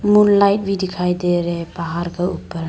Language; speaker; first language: Hindi; non-native, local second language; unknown